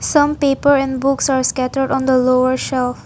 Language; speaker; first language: English; non-native, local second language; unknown